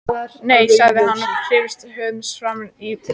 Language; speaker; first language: Icelandic; native; Icelandic